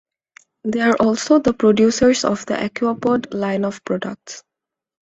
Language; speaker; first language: English; non-native, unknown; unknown